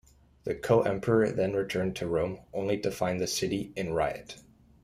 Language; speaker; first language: English; native; English